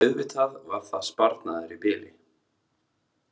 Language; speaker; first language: Icelandic; native; Icelandic